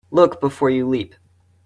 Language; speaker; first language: English; native; English